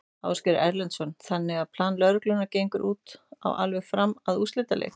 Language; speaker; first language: Icelandic; native; Icelandic